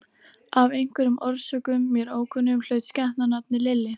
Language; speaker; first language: Icelandic; native; Icelandic